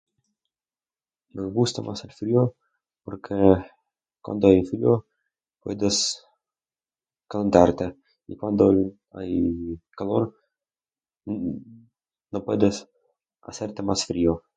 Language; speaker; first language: Spanish; non-native, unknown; Russian